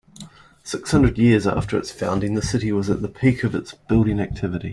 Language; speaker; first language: English; native; English